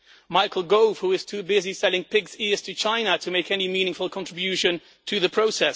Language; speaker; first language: English; non-native, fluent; Dutch